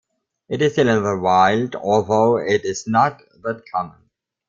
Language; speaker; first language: English; non-native, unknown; German